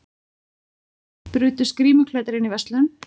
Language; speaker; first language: Icelandic; native; Icelandic